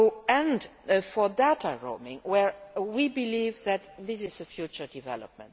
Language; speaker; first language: English; non-native, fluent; Luxembourgish